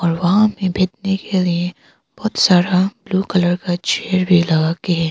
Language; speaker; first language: Hindi; early bilingual, other home language; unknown